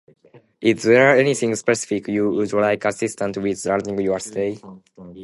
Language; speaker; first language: English; non-native, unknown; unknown